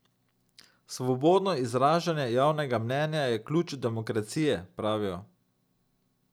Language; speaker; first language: Slovenian; native; Slovenian